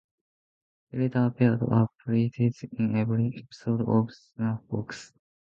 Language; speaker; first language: English; non-native, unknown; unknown